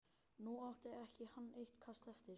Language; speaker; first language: Icelandic; native; Icelandic